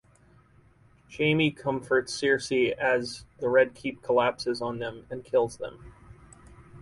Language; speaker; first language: English; native; English